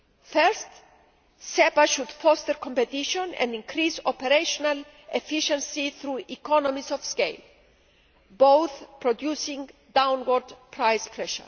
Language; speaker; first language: English; non-native, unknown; Greek